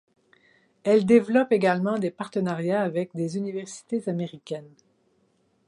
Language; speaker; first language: French; native; French